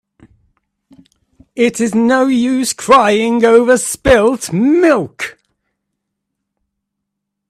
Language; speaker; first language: English; native; English